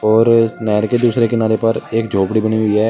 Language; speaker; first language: Hindi; native; Hindi